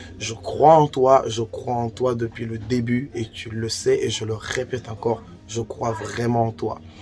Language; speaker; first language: French; non-native, local second language; Kinyarwanda